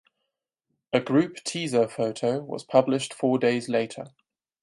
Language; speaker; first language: English; non-native, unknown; German